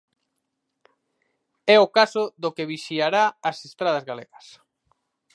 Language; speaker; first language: Galician; native; Galician